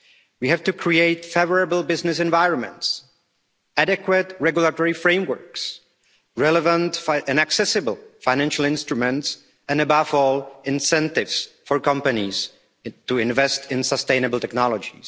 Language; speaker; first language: English; non-native, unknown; Czech